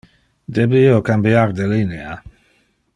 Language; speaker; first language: Interlingua; non-native, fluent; Dutch